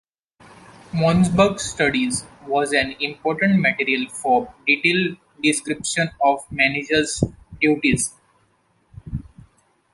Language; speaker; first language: English; non-native, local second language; Marathi